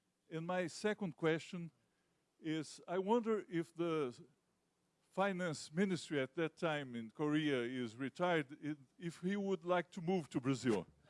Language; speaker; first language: English; non-native, fluent; Portuguese